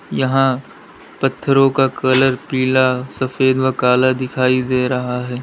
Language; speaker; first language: Hindi; native; Hindi